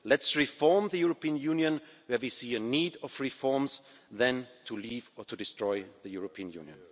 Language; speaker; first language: English; non-native, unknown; German